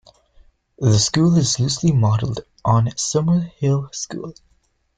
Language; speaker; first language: English; native; English